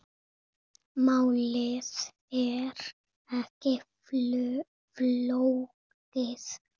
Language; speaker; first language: Icelandic; non-native, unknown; Spanish